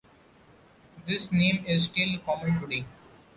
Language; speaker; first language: English; non-native, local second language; Marathi